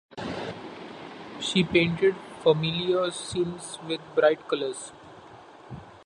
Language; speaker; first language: English; non-native, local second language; Marathi